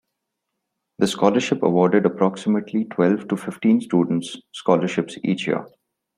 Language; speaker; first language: English; non-native, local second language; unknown